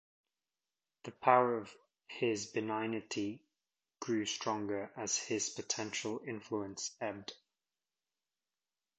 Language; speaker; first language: English; native; English